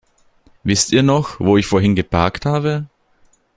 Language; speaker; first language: German; native; German